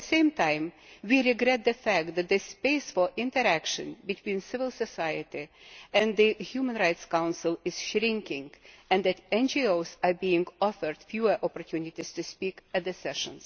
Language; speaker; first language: English; non-native, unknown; Lithuanian